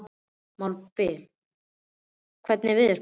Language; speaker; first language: Icelandic; native; Icelandic